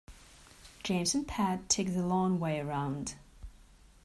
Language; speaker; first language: English; non-native, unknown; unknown